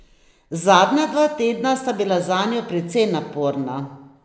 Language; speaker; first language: Slovenian; native; Slovenian